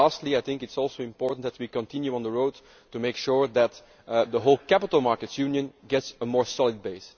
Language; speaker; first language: English; non-native, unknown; Dutch